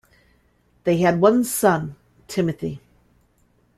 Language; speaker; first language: English; native; English